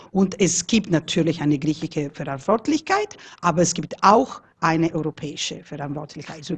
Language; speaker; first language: German; non-native, fluent; Italian